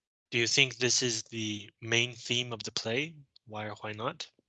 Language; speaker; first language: English; non-native, fluent; Chinese